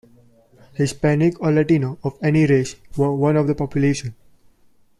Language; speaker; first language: English; non-native, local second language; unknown